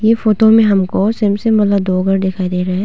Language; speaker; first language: Hindi; non-native, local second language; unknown